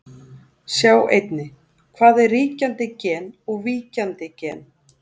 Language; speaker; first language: Icelandic; native; Icelandic